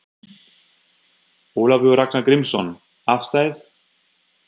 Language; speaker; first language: Icelandic; non-native, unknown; German